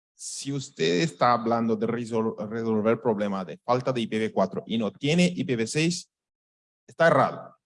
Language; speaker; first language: Spanish; non-native, related language; Portuguese